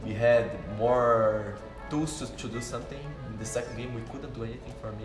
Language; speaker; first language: English; non-native, fluent; Portuguese